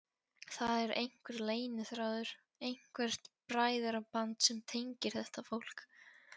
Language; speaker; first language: Icelandic; non-native, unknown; Polish